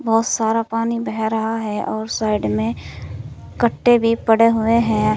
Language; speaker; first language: Hindi; native; Hindi